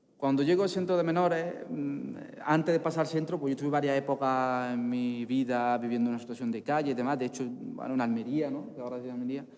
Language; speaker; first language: Spanish; non-native, fluent; Arabic